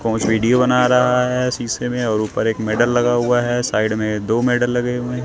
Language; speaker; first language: Hindi; native; Hindi